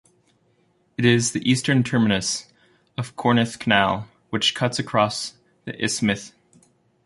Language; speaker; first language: English; native; English